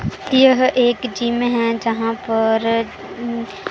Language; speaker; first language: Hindi; non-native, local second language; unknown